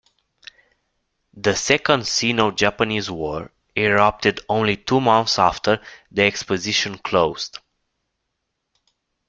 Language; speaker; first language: English; native; English